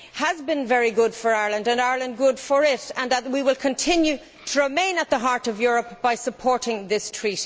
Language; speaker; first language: English; native; English